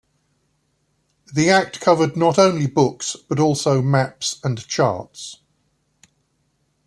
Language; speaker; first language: English; native; English